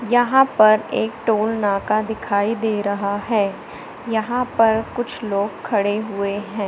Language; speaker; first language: Hindi; native; Hindi